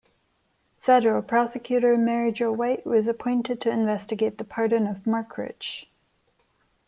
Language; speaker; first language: English; non-native, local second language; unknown